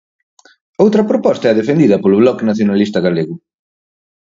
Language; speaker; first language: Galician; native; Galician